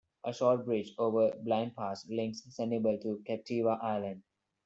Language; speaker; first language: English; non-native, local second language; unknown